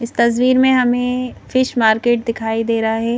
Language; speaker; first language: Hindi; native; Hindi